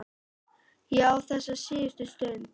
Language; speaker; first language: Icelandic; native; Icelandic